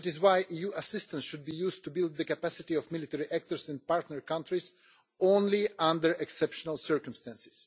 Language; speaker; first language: English; non-native, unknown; Russian